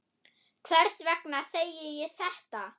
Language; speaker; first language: Icelandic; non-native, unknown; German